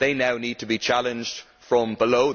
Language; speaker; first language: English; native; English